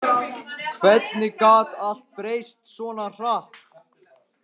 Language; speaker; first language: Icelandic; non-native, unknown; Lithuanian